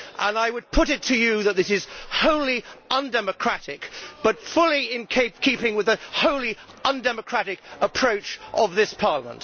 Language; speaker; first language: English; native; English